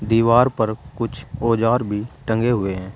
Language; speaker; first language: Hindi; native; Hindi